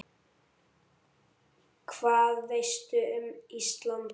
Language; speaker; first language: Icelandic; native; Icelandic